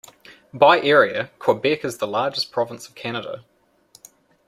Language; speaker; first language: English; native; English